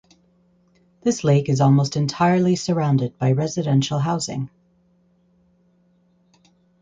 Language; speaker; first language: English; native; English